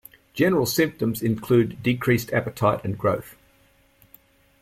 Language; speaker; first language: English; native; English